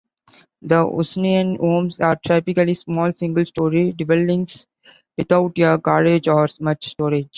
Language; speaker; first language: English; non-native, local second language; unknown